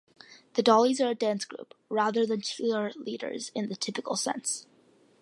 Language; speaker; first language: English; early bilingual, other home language; Malayalam